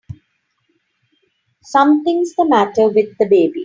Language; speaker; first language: English; non-native, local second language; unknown